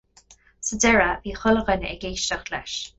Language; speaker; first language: Irish; non-native, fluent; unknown